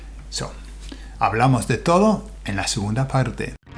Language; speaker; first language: Spanish; non-native, fluent; English